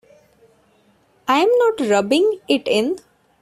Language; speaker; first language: English; non-native, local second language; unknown